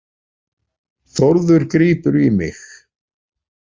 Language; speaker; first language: Icelandic; native; Icelandic